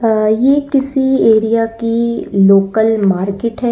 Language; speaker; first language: Hindi; native; Hindi